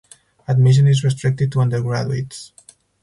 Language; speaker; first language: English; non-native, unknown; Spanish